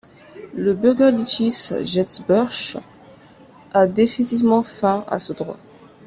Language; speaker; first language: French; non-native, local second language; Arabic